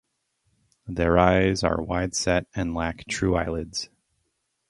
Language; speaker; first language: English; native; English